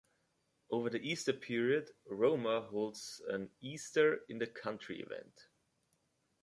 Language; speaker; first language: English; native; English